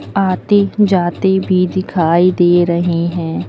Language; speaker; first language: Hindi; native; Hindi